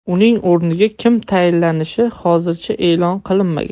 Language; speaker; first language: Uzbek; non-native, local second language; Russian